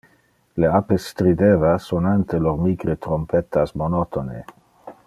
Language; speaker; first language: Interlingua; non-native, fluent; Dutch